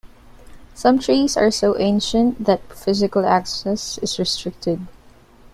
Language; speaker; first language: English; non-native, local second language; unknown